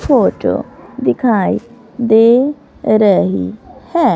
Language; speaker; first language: Hindi; native; Hindi